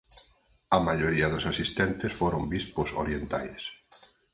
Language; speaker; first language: Galician; native; Galician